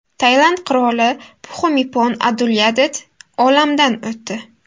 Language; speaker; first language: Uzbek; native; Uzbek